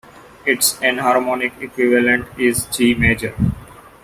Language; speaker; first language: English; non-native, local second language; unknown